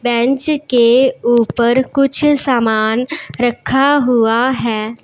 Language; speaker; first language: Hindi; non-native, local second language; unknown